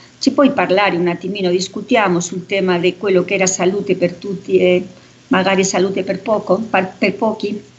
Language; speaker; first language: Italian; non-native, related language; Spanish